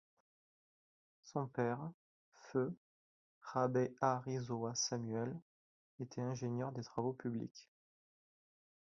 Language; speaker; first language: French; native; French